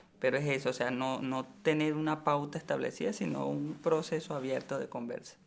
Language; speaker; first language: Spanish; native; Spanish